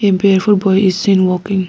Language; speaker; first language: English; non-native, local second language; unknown